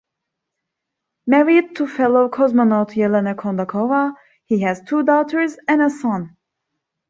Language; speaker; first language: English; non-native, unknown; Turkish